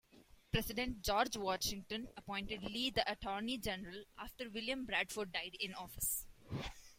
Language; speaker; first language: English; non-native, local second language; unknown